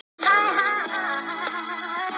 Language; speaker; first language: Icelandic; non-native, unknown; Thai